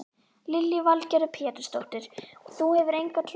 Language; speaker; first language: Icelandic; native; Icelandic